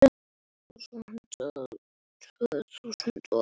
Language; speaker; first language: Icelandic; native; Icelandic